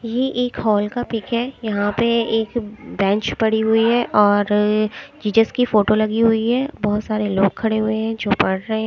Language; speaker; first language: Hindi; native; Hindi